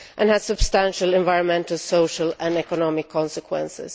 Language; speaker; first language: English; non-native, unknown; Swedish